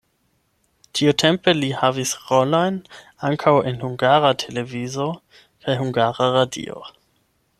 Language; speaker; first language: Esperanto; non-native, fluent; German